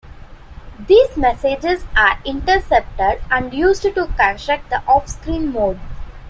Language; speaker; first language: English; non-native, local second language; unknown